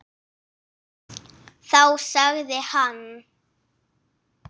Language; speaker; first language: Icelandic; non-native, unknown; English